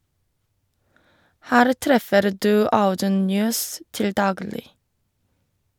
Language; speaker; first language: Norwegian; non-native, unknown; Korean